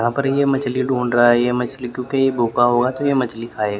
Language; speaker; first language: Hindi; native; Hindi